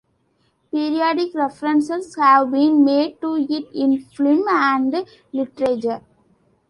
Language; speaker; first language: English; non-native, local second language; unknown